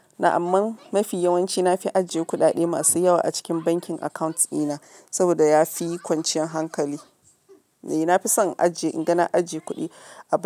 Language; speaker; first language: Hausa; non-native, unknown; Yoruba